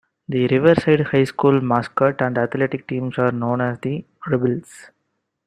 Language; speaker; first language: English; non-native, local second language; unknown